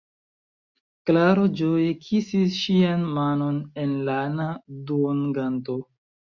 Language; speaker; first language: Esperanto; non-native, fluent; Chinese